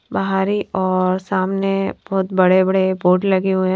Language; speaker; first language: Hindi; non-native, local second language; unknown